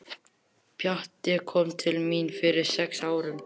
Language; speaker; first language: Icelandic; native; Icelandic